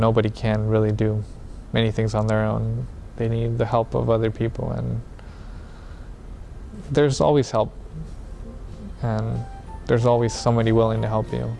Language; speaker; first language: English; early bilingual, other home language; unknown